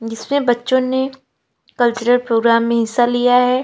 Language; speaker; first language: Hindi; native; Hindi